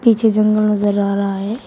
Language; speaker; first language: Hindi; native; Hindi